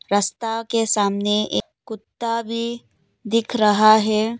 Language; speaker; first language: Hindi; non-native, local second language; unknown